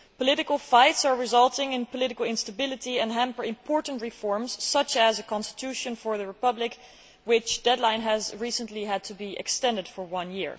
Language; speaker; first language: English; non-native, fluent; Dutch